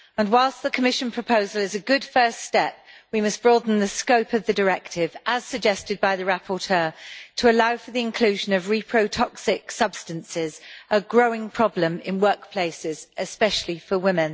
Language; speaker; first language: English; native; English